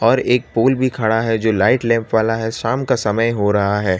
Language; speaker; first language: Hindi; non-native, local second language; Gujarati